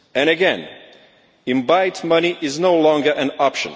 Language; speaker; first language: English; non-native, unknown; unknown